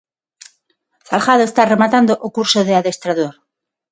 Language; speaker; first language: Galician; non-native, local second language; Spanish